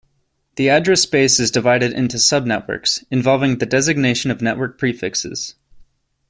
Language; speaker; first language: English; native; English